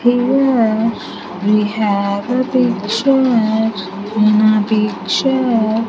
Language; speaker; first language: English; non-native, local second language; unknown